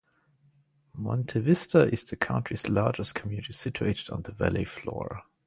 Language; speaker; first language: English; non-native, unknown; German